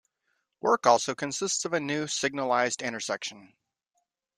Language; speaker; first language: English; native; English